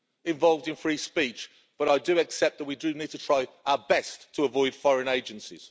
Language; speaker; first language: English; native; English